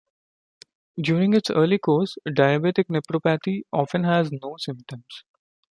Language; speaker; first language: English; non-native, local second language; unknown